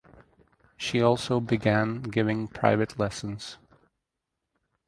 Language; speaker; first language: English; native; English